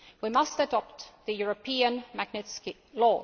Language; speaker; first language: English; non-native, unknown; Estonian